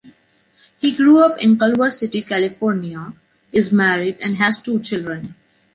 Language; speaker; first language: English; non-native, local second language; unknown